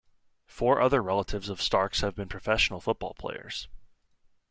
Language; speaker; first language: English; native; English